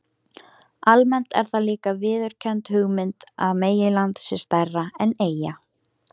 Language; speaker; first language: Icelandic; native; Icelandic